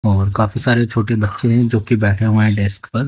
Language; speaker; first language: Hindi; native; Hindi